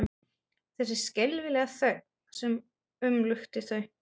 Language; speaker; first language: Icelandic; non-native, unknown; German